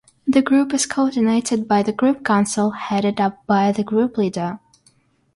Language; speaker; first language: English; non-native, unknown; Russian